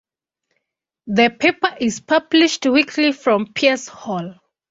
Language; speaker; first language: English; non-native, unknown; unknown